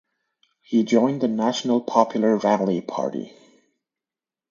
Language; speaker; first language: English; native; English